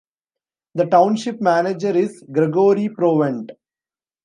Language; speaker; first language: English; non-native, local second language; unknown